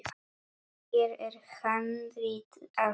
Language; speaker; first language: Icelandic; non-native, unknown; Polish